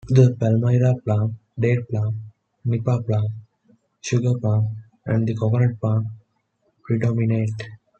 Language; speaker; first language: English; non-native, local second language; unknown